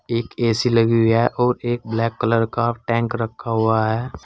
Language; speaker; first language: Hindi; native; Hindi